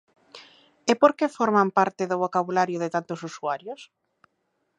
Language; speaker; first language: Galician; native; Galician